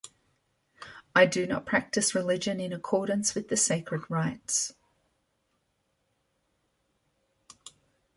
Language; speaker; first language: English; native; English